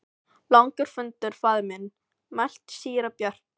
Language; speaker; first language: Icelandic; non-native, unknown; Filipino